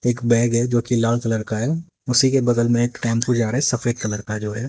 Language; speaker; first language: Hindi; native; Hindi